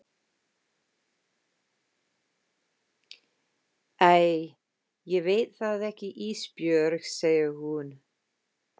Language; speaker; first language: Icelandic; non-native, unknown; English